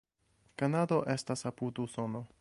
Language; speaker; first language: Esperanto; non-native, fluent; English